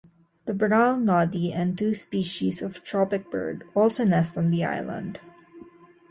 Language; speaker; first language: English; non-native, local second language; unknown